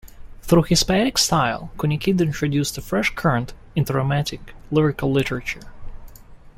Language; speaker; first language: English; non-native, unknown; Russian